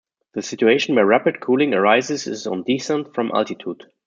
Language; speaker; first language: English; non-native, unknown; German